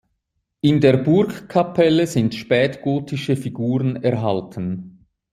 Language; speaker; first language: German; native; German